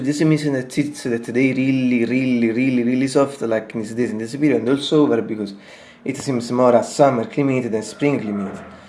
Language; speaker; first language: English; non-native, fluent; Italian